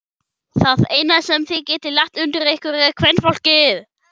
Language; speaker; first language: Icelandic; non-native, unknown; German